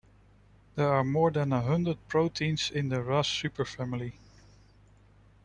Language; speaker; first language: English; non-native, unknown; Dutch